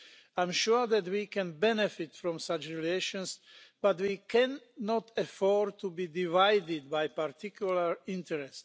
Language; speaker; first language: English; non-native, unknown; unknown